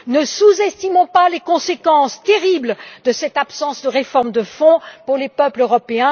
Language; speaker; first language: French; native; French